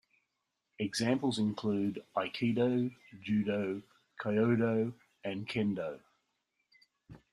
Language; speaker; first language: English; native; English